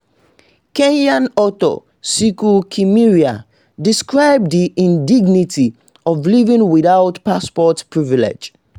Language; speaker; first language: English; non-native, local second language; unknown